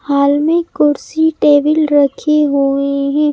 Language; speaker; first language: Hindi; native; Hindi